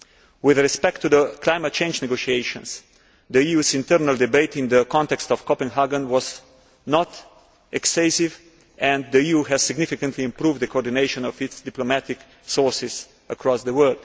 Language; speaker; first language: English; non-native, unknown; Slovenian